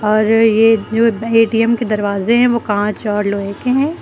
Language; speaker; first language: Hindi; native; Hindi